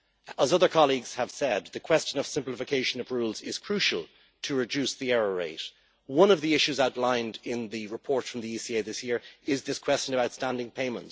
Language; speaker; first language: English; native; English